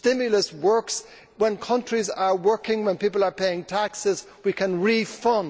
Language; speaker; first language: English; native; English